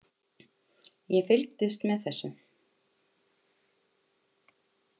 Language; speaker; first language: Icelandic; native; Icelandic